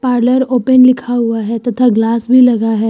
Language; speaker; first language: Hindi; native; Hindi